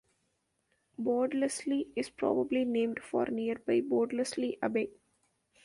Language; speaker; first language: English; non-native, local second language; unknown